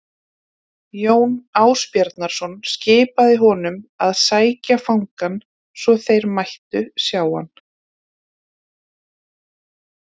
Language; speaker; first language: Icelandic; native; Icelandic